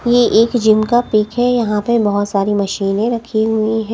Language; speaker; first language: Hindi; non-native, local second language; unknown